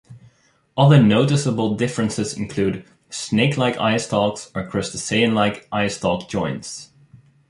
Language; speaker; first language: English; non-native, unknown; Dutch